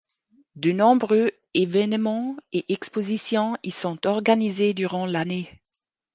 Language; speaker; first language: French; non-native, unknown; German